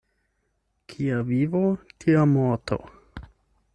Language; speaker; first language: Esperanto; non-native, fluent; German